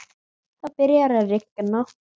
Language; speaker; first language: Icelandic; native; Icelandic